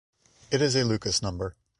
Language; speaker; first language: English; native; English